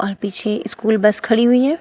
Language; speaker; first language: Hindi; native; Hindi